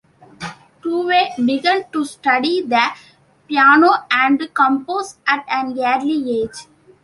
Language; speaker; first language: English; non-native, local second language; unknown